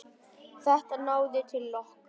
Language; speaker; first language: Icelandic; non-native, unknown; Vietnamese